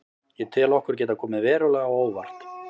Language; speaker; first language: Icelandic; native; Icelandic